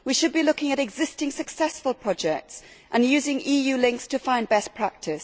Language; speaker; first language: English; native; English